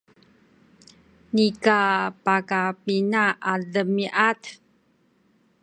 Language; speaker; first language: Sakizaya; non-native, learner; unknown